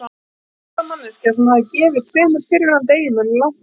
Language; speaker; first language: Icelandic; native; Icelandic